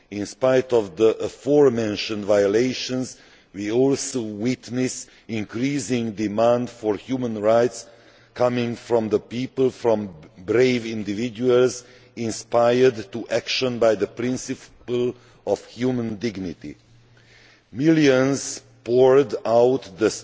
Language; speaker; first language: English; non-native, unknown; Hungarian